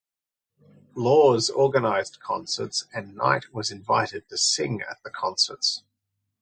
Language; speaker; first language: English; native; English